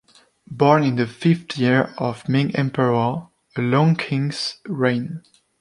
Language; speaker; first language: English; non-native, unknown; French